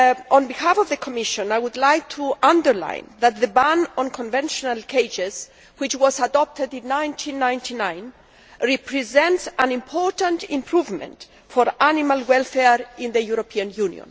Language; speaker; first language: English; non-native, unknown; Greek